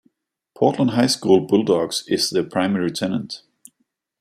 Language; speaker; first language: English; non-native, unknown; Danish